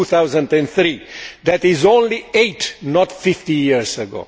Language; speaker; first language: English; non-native, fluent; Romanian